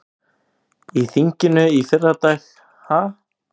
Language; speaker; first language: Icelandic; native; Icelandic